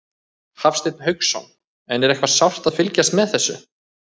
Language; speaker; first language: Icelandic; native; Icelandic